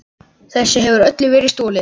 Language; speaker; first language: Icelandic; native; Icelandic